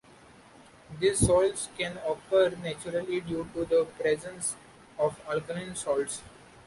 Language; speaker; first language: English; non-native, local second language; Marathi